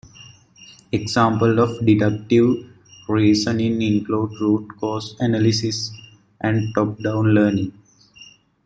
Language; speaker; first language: English; native; English